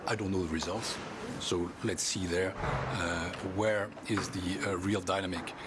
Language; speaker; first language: English; non-native, fluent; French